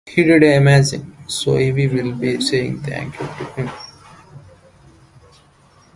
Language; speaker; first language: English; native; English